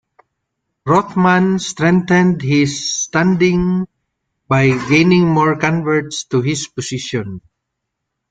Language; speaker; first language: English; non-native, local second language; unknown